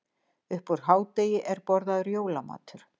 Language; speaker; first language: Icelandic; native; Icelandic